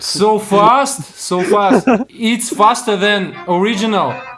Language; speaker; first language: English; non-native, learner; Russian